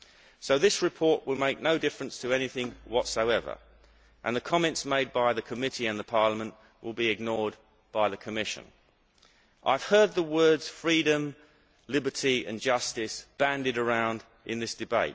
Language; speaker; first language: English; native; English